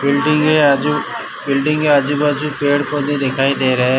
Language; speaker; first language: Hindi; non-native, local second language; Gujarati